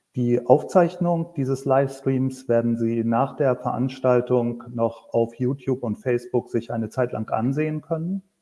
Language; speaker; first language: German; native; German